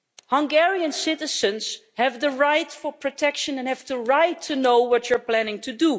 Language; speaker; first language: English; non-native, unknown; Dutch